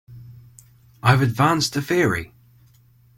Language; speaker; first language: English; native; English